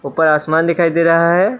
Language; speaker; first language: Hindi; non-native, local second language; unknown